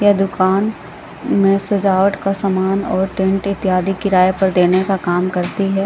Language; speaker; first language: Hindi; native; Hindi